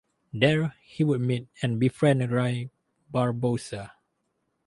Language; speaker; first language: English; non-native, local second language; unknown